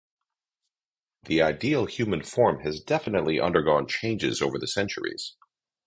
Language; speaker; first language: English; native; English